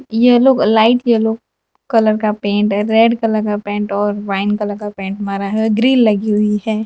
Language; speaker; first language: Hindi; non-native, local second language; Gujarati